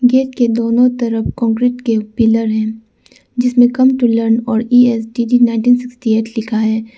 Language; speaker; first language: Hindi; non-native, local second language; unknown